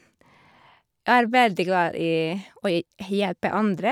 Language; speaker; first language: Norwegian; non-native, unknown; Hungarian